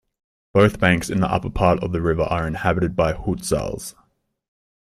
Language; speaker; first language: English; native; English